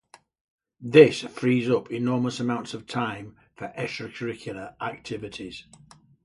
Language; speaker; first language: English; native; English